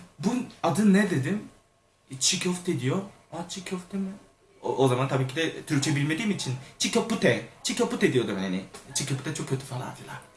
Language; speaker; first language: Turkish; non-native, fluent; Korean